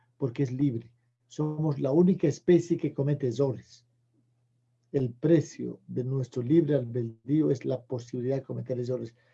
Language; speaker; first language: Spanish; native; Spanish